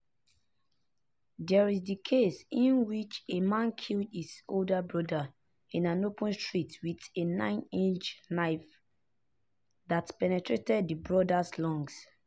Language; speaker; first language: English; non-native, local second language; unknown